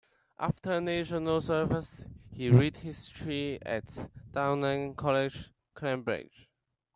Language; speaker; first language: English; non-native, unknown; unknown